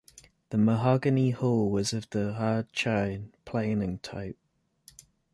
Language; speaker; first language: English; native; English